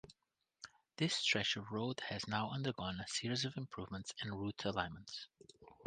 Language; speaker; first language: English; non-native, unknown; Portuguese